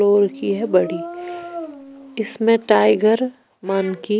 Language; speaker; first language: Hindi; non-native, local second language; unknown